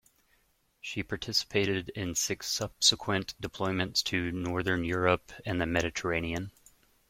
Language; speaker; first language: English; native; English